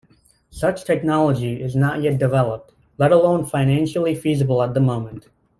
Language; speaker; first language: English; native; English